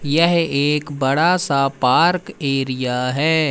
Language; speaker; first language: Hindi; native; Hindi